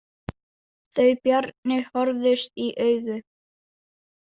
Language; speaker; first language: Icelandic; non-native, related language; Danish